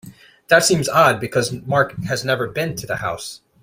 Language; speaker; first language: English; native; English